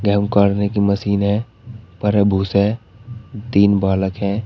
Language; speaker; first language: Hindi; native; Hindi